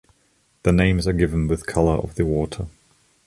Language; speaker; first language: English; non-native, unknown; German